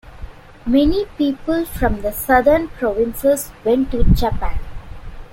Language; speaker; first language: English; non-native, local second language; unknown